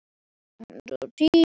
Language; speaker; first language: Icelandic; native; Icelandic